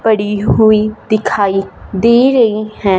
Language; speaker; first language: Hindi; non-native, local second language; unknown